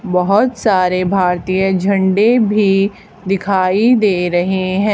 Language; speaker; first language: Hindi; native; Hindi